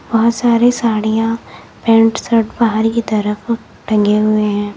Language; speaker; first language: Hindi; native; Hindi